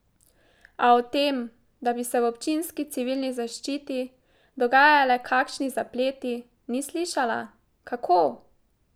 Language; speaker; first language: Slovenian; native; Slovenian